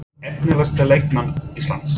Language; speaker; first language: Icelandic; non-native, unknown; English